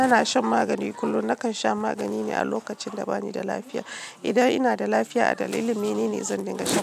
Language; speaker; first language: Hausa; non-native, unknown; Yoruba